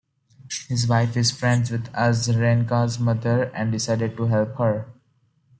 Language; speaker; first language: English; non-native, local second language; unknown